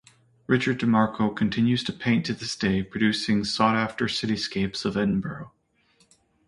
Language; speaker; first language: English; native; English